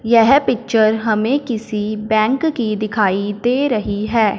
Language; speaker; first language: Hindi; non-native, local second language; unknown